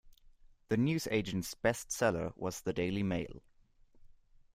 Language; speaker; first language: English; non-native, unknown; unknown